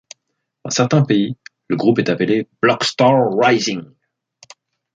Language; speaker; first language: French; native; French